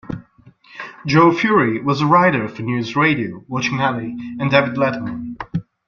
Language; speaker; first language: English; non-native, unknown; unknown